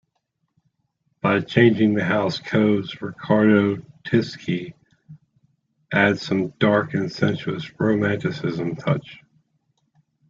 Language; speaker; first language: English; native; English